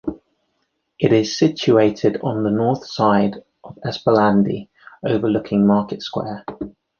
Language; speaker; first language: English; native; English